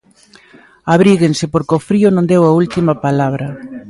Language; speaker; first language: Galician; native; Galician